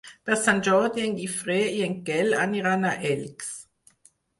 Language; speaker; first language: Catalan; non-native, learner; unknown